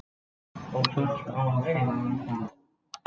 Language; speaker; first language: Icelandic; native; Icelandic